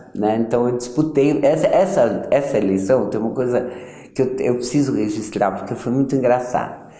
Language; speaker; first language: Portuguese; early bilingual, other home language; Yiddish